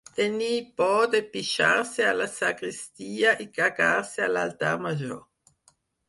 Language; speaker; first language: Catalan; non-native, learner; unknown